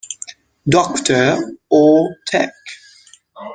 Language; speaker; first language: English; non-native, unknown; Persian